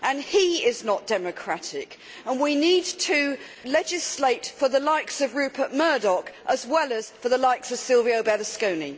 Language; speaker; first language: English; native; English